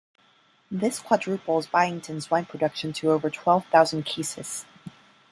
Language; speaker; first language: English; non-native, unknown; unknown